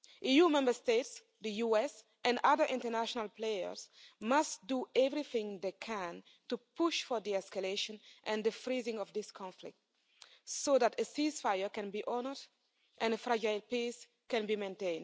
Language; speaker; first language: English; non-native, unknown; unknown